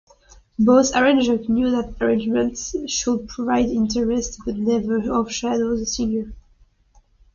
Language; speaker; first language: English; non-native, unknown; French